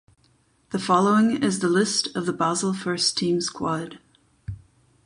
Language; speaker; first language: English; non-native, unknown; German